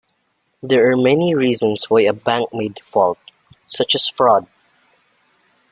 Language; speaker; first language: English; non-native, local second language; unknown